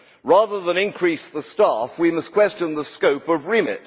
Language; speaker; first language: English; native; English